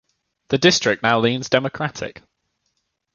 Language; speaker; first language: English; native; English